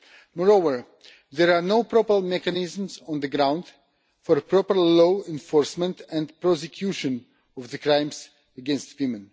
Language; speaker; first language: English; non-native, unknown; Russian